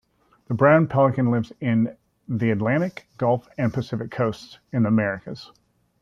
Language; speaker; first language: English; native; English